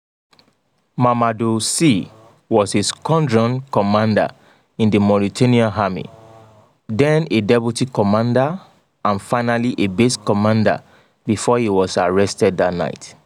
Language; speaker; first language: English; non-native, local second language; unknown